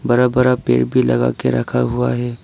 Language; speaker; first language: Hindi; non-native, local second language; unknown